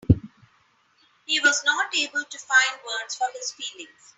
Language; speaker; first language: English; non-native, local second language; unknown